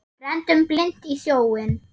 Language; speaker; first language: Icelandic; non-native, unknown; German